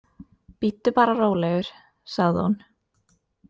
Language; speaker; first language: Icelandic; non-native, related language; Norwegian